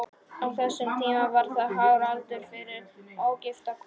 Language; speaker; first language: Icelandic; non-native, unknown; Polish